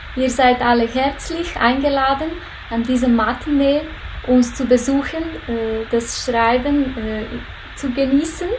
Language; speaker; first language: German; non-native, fluent; Macedonian